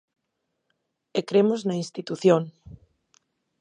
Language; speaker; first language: Galician; non-native, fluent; Spanish